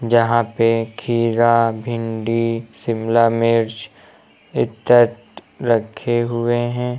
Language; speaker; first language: Hindi; native; Hindi